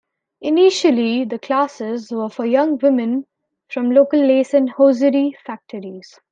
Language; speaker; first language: English; non-native, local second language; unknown